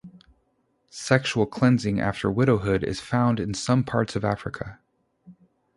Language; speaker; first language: English; native; English